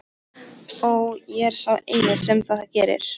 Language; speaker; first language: Icelandic; non-native, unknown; Polish